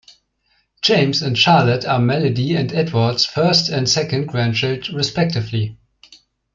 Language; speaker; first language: English; non-native, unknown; German